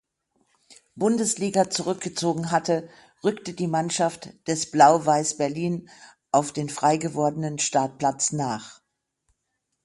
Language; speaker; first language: German; native; German